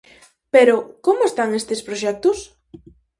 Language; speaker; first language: Galician; native; Galician